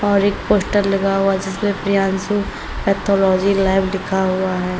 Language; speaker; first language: Hindi; native; Hindi